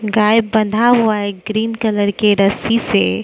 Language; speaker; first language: Hindi; non-native, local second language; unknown